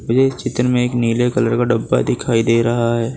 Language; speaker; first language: Hindi; non-native, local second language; Gujarati